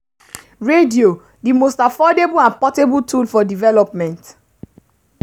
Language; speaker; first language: English; non-native, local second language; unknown